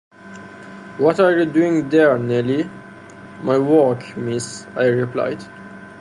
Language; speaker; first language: English; non-native, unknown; Persian